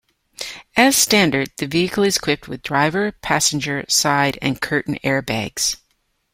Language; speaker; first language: English; native; English